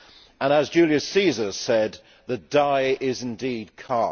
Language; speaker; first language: English; native; English